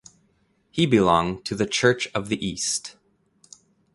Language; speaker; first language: English; native; English